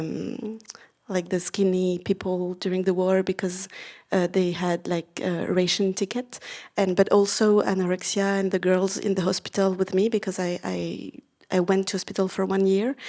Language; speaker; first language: English; non-native, fluent; Vietnamese